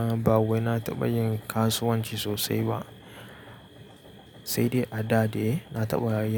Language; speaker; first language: Hausa; native; Hausa